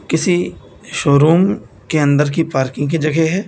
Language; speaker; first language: Hindi; native; Hindi